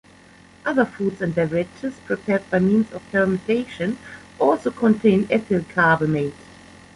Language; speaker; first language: English; non-native, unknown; German